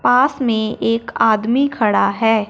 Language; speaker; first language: Hindi; non-native, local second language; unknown